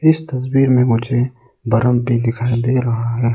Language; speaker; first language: Hindi; non-native, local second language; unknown